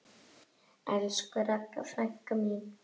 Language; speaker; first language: Icelandic; native; Icelandic